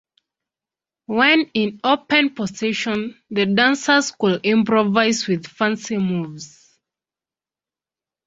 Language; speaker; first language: English; non-native, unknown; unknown